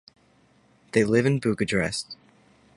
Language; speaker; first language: English; native; English